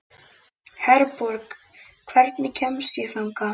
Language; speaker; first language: Icelandic; native; Icelandic